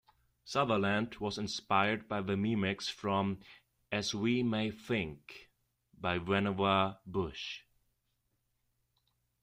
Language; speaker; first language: English; non-native, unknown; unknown